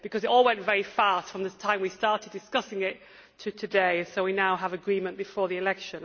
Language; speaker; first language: English; native; English